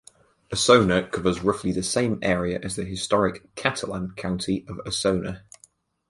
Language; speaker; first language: English; native; English